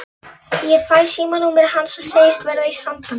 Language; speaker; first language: Icelandic; non-native, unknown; Polish